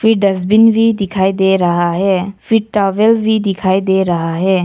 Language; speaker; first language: Hindi; non-native, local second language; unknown